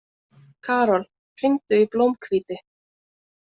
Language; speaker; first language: Icelandic; native; Icelandic